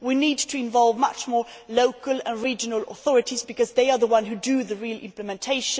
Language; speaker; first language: English; non-native, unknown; Swedish